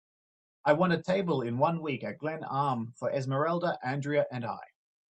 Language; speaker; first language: English; native; English